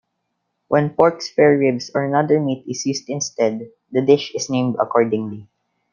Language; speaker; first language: English; non-native, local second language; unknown